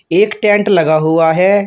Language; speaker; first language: Hindi; native; Hindi